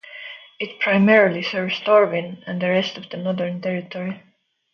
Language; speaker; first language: English; non-native, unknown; Estonian